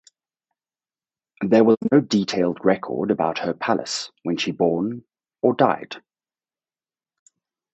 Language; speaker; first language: English; native; English